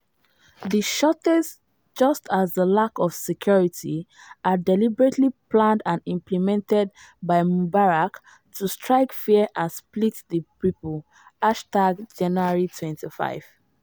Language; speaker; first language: English; non-native, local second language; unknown